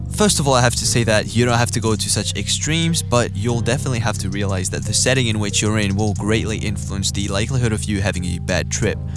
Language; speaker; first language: English; native; English